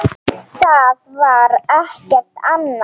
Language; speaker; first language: Icelandic; non-native, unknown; Slovenian